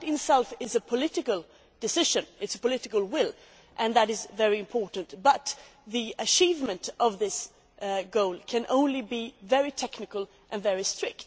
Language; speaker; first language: English; non-native, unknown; Swedish